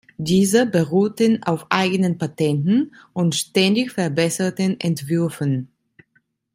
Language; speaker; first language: German; non-native, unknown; Italian